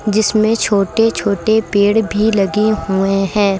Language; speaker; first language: Hindi; native; Hindi